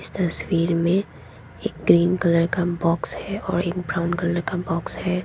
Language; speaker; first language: Hindi; non-native, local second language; Assamese